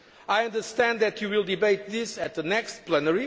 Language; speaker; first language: English; non-native, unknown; Portuguese